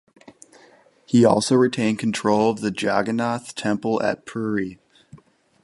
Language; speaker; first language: English; native; English